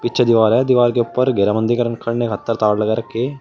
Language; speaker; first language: Hindi; native; Hindi